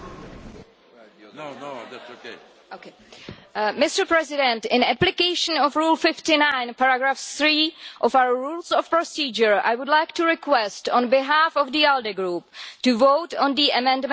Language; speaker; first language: English; non-native, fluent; Czech